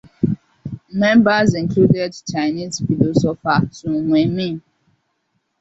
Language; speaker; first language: English; non-native, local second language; Hausa